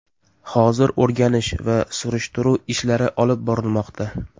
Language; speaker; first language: Uzbek; native; Uzbek